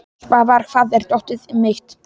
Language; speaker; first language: Icelandic; non-native, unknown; Polish